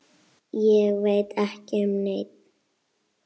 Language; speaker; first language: Icelandic; native; Icelandic